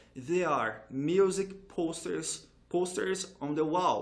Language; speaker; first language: English; non-native, fluent; Portuguese